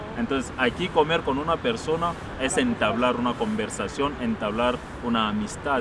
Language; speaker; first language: Spanish; non-native, fluent; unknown